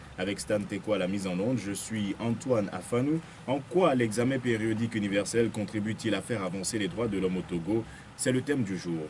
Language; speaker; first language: French; non-native, local second language; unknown